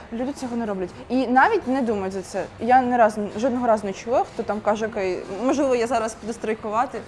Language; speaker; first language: Ukrainian; non-native, local second language; Russian